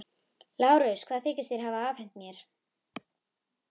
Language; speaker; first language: Icelandic; native; Icelandic